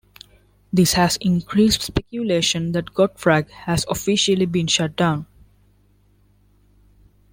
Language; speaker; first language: English; non-native, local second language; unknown